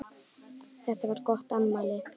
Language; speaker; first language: Icelandic; native; Icelandic